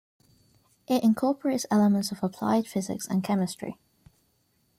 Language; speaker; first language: English; native; English